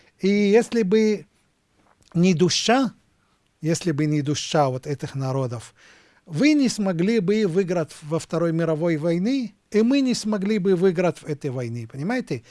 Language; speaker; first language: Russian; non-native, fluent; Arabic